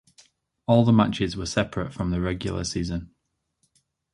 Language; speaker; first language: English; native; English